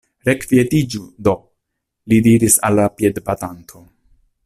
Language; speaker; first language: Esperanto; non-native, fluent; Italian